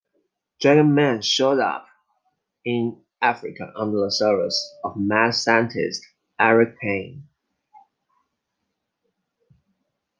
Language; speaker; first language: English; non-native, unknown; Chinese